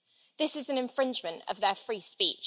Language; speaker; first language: English; native; English